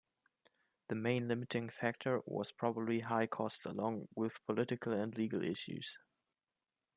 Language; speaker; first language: English; non-native, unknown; German